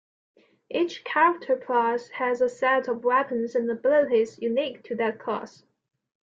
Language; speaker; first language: English; non-native, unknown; Chinese